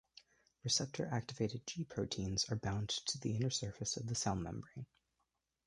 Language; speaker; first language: English; native; English